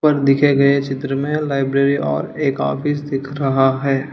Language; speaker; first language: Hindi; non-native, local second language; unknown